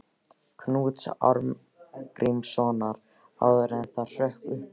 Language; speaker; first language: Icelandic; native; Icelandic